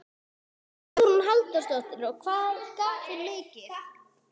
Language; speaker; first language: Icelandic; non-native, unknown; English